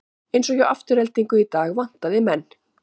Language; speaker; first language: Icelandic; native; Icelandic